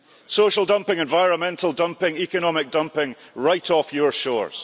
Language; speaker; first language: English; early bilingual, heritage; English